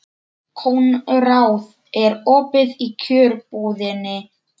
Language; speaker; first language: Icelandic; non-native, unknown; Polish